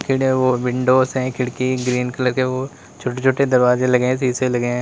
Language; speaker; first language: Hindi; native; Hindi